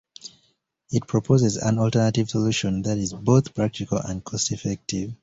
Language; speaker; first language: English; native; English